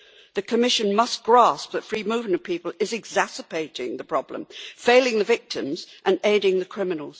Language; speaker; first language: English; native; English